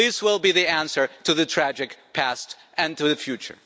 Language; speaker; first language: English; non-native, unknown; German